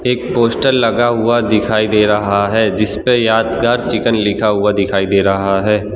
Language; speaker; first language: Hindi; non-native, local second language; Gujarati